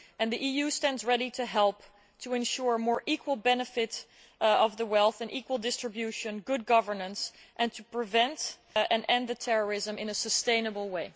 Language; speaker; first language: English; non-native, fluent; Dutch